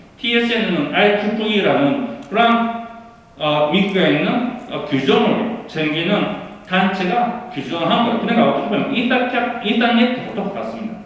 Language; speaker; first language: Korean; early bilingual, heritage; Korean